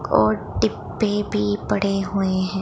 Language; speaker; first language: Hindi; non-native, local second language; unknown